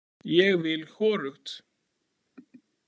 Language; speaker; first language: Icelandic; native; Icelandic